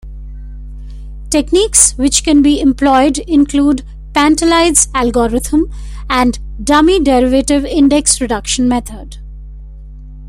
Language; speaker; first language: English; non-native, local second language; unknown